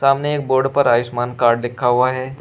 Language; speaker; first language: Hindi; native; Hindi